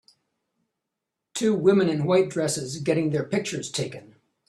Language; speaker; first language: English; native; English